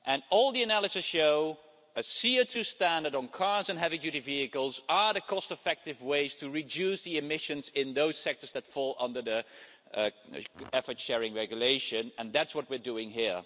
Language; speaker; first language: English; non-native, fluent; Dutch